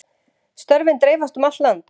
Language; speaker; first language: Icelandic; native; Icelandic